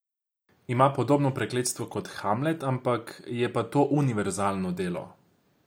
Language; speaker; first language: Slovenian; non-native, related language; Croatian